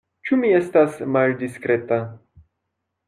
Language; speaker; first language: Esperanto; non-native, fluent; French